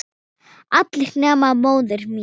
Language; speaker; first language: Icelandic; non-native, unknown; Thai